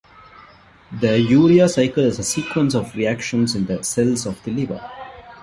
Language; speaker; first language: English; non-native, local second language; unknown